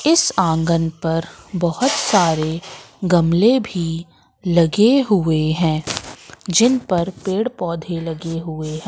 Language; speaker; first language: Hindi; native; Hindi